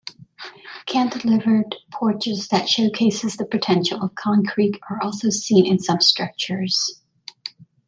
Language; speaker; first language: English; native; English